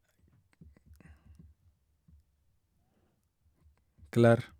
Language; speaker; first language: Norwegian; non-native, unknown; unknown